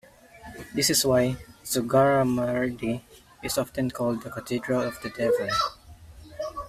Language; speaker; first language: English; non-native, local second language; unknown